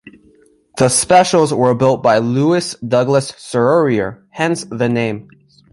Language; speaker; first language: English; native; English